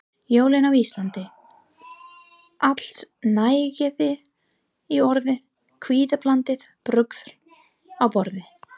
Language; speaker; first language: Icelandic; non-native, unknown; English